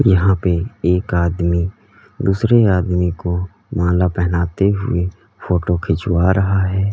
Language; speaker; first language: Hindi; native; Hindi